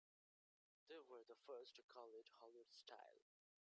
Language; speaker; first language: English; native; English